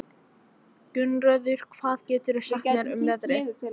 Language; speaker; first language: Icelandic; non-native, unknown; English